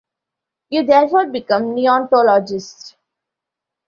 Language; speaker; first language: English; non-native, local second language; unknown